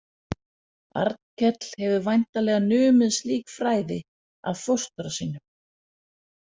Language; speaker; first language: Icelandic; non-native, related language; Danish